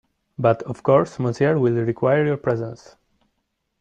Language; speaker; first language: English; non-native, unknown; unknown